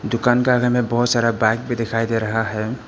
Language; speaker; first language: Hindi; early bilingual, other home language; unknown